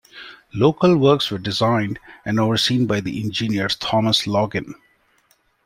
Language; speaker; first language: English; non-native, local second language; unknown